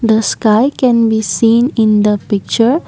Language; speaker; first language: English; non-native, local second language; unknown